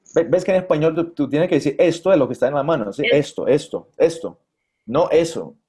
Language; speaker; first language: Spanish; non-native, related language; Portuguese